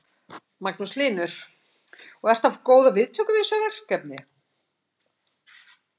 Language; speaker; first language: Icelandic; native; Icelandic